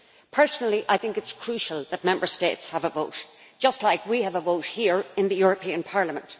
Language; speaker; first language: English; native; English